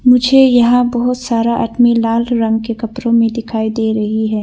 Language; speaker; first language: Hindi; non-native, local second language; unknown